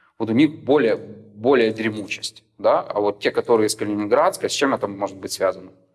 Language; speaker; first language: Russian; native; Russian